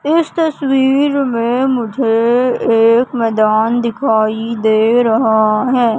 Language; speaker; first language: Hindi; native; Hindi